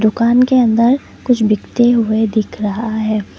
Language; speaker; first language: Hindi; non-native, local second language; Assamese